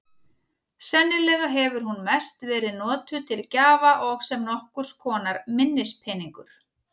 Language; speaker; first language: Icelandic; native; Icelandic